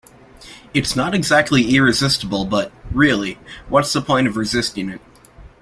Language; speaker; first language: English; native; English